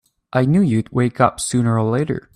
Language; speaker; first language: English; native; English